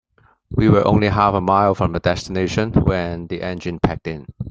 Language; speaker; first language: English; non-native, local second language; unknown